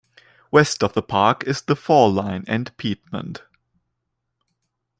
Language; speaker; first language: English; non-native, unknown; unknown